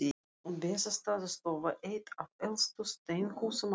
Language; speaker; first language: Icelandic; non-native, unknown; Russian